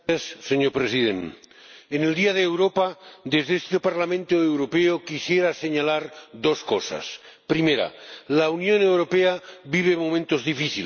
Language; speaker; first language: Spanish; non-native, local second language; Catalan